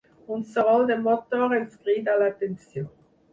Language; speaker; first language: Catalan; non-native, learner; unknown